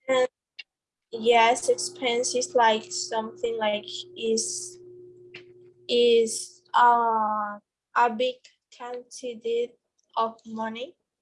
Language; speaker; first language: English; non-native, learner; Spanish